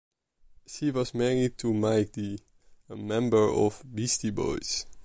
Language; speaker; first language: English; non-native, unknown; Dutch